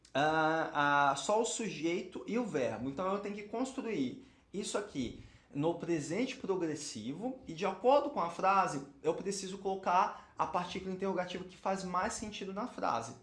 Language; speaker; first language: Portuguese; native; Portuguese